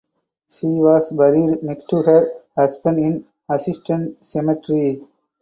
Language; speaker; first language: English; non-native, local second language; Tamil